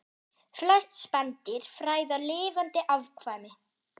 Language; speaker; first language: Icelandic; non-native, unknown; German